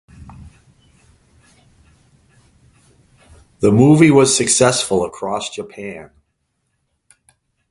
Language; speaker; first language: English; native; English